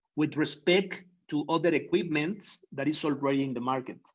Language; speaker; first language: English; non-native, fluent; Spanish